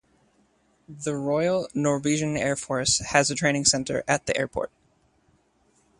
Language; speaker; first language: English; native; English